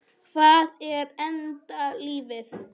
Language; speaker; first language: Icelandic; non-native, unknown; Polish